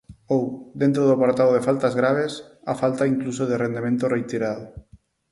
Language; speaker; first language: Galician; non-native, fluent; Spanish